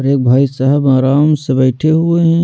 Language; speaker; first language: Hindi; native; Hindi